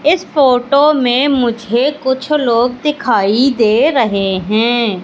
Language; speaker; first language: Hindi; native; Hindi